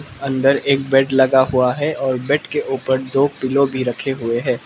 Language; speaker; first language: Hindi; non-native, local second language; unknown